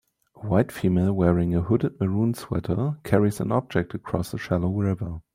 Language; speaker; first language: English; non-native, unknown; German